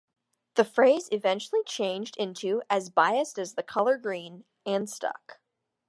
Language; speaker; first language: English; native; English